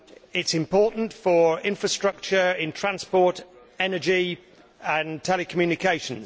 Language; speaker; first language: English; native; English